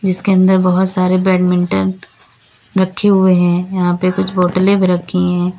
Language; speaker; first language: Hindi; native; Hindi